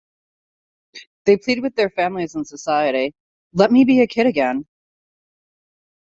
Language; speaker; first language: English; native; English